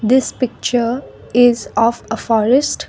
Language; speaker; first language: English; non-native, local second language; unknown